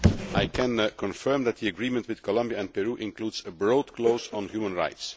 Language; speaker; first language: English; non-native, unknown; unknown